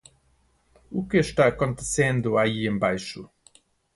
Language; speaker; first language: Portuguese; non-native, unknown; English